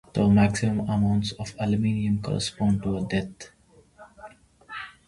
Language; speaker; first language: English; non-native, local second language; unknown